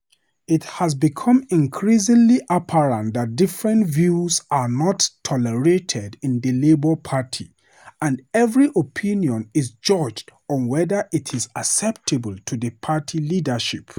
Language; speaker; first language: English; non-native, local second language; Hausa